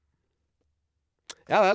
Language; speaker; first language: Norwegian; native; Norwegian